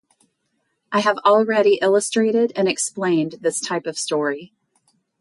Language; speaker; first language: English; native; English